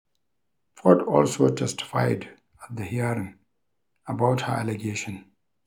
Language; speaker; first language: English; non-native, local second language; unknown